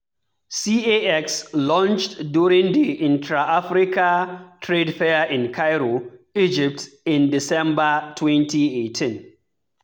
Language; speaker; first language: English; non-native, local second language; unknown